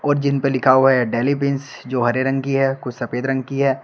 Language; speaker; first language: Hindi; native; Hindi